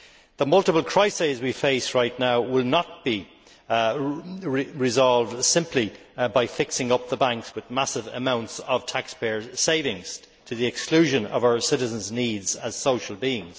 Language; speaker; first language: English; native; English